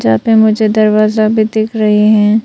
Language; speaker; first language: Hindi; non-native, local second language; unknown